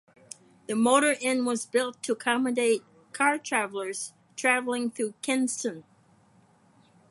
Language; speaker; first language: English; native; English